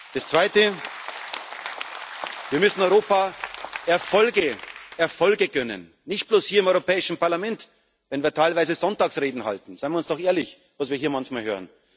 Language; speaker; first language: German; native; German